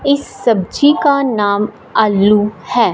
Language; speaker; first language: Hindi; non-native, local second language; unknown